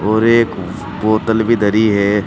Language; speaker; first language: Hindi; native; Hindi